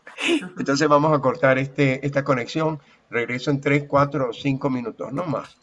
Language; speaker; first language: Spanish; native; Spanish